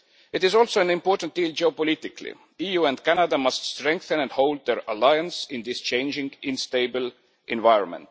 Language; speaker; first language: English; non-native, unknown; Estonian